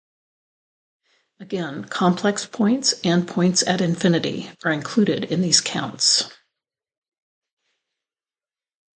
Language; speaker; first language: English; native; English